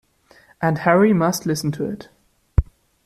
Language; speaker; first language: English; non-native, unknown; German